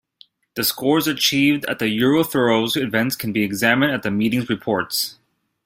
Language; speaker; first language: English; native; English